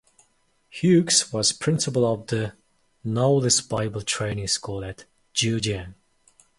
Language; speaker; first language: English; non-native, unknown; Mongolian